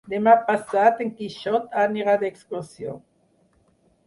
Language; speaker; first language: Catalan; non-native, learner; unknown